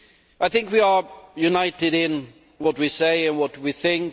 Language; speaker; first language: English; non-native, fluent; Swedish